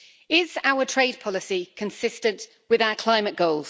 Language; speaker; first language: English; native; English